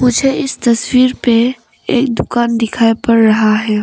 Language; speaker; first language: Hindi; non-native, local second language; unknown